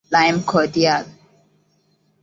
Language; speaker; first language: English; non-native, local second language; Hausa